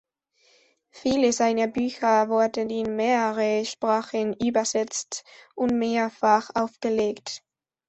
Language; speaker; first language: German; non-native, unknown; Spanish